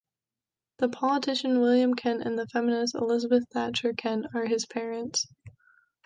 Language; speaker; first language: English; native; English